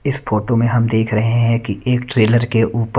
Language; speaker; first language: Hindi; non-native, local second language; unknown